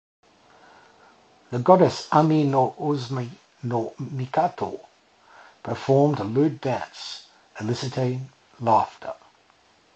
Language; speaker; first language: English; native; English